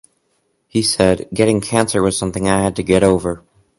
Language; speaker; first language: English; native; English